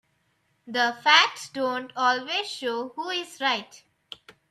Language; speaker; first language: English; non-native, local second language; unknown